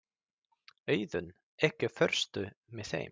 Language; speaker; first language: Icelandic; non-native, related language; Swedish